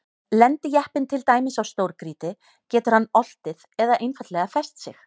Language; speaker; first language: Icelandic; native; Icelandic